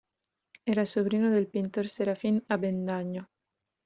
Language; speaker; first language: Spanish; non-native, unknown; Italian